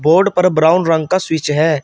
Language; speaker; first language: Hindi; native; Hindi